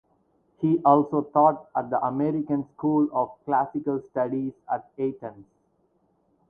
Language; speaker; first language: English; non-native, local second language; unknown